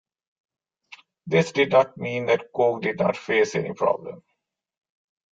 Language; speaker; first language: English; non-native, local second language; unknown